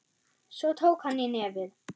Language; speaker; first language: Icelandic; non-native, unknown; German